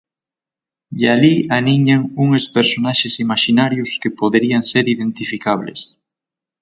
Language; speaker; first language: Galician; native; Galician